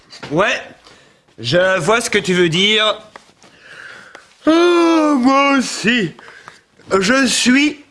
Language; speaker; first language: French; native; French